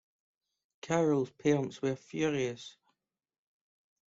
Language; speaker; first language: English; native; English